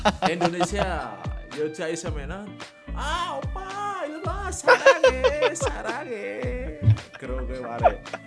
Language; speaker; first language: Korean; non-native, learner; Indonesian